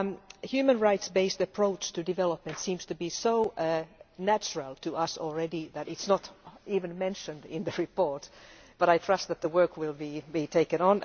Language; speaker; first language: English; non-native, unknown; Finnish